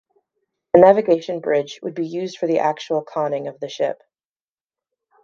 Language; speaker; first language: English; native; English